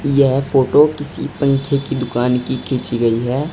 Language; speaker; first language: Hindi; native; Hindi